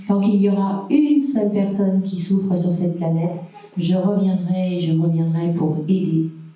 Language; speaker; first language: French; native; French